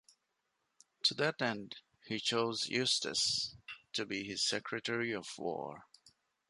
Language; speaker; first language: English; non-native, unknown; Divehi